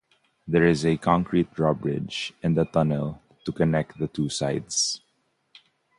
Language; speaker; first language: English; non-native, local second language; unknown